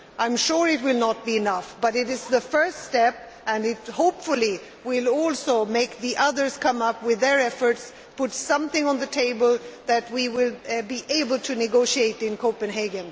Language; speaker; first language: English; non-native, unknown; Swedish